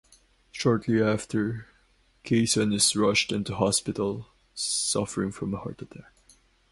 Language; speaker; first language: English; non-native, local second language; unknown